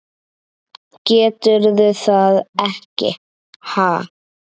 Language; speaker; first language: Icelandic; native; Icelandic